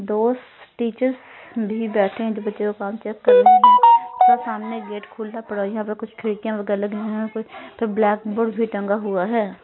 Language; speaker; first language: Hindi; non-native, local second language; Punjabi